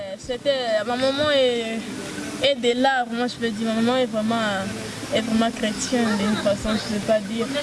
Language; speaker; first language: French; non-native, local second language; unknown